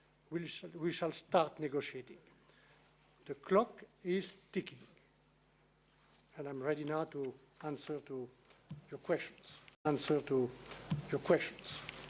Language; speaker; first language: English; non-native, fluent; French